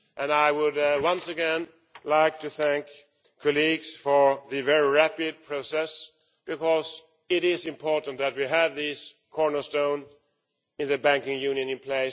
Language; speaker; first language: English; non-native, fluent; Swedish